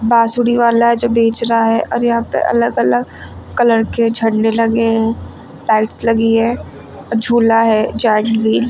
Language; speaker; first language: Hindi; native; Hindi